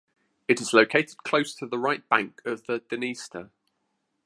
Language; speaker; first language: English; native; English